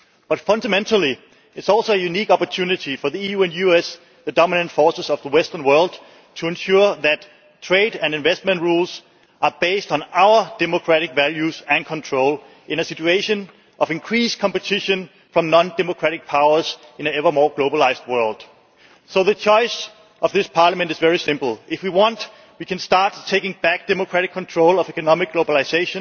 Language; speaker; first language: English; non-native, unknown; Danish